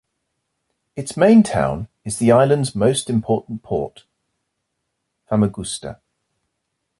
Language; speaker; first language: English; native; English